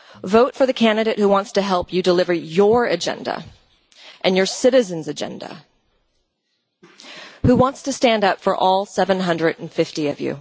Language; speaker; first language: English; non-native, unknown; Dutch